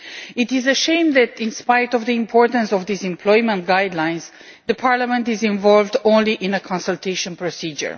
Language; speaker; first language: English; non-native, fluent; Romanian